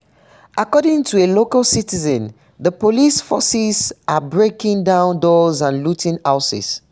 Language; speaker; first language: English; non-native, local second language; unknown